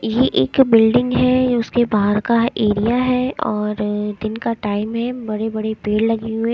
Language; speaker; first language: Hindi; native; Hindi